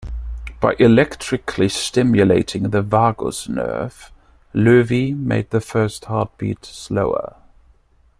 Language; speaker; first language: English; non-native, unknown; German